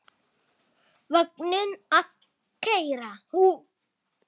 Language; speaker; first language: Icelandic; non-native, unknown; Italian